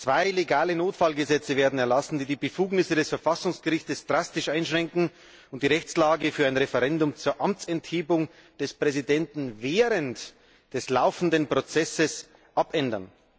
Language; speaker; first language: German; native; German